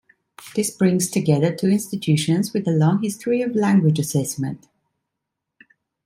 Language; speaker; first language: English; non-native, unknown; Italian